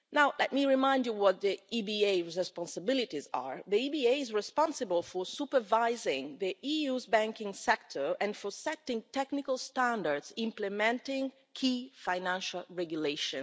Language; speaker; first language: English; non-native, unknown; Italian